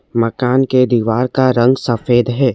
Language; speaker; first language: Hindi; non-native, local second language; Assamese